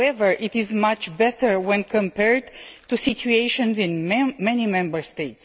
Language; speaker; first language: English; non-native, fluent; Romanian